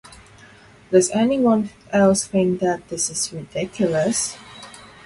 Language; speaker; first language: English; non-native, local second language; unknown